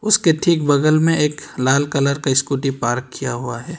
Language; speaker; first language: Hindi; non-native, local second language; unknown